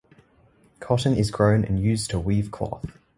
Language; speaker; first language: English; native; English